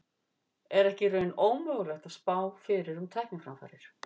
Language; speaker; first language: Icelandic; native; Icelandic